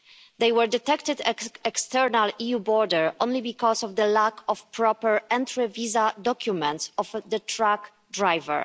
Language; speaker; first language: English; non-native, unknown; Polish